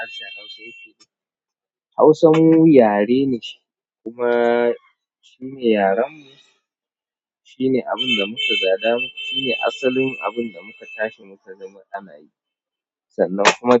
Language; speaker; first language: Hausa; native; Hausa